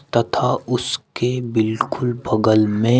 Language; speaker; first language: Hindi; native; Hindi